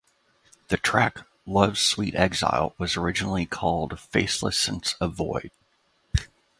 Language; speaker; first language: English; native; English